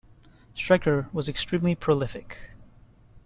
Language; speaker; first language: English; native; English